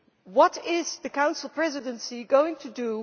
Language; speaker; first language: English; non-native, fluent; Dutch